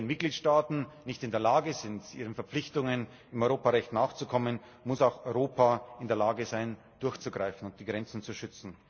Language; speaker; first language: German; native; German